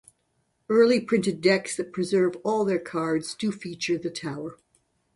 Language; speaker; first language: English; native; English